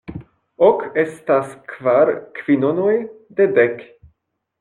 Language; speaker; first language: Esperanto; non-native, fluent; French